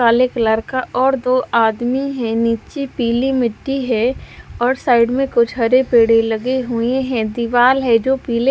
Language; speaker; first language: Hindi; non-native, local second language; Punjabi